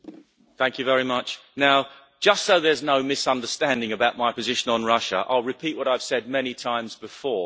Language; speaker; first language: English; native; English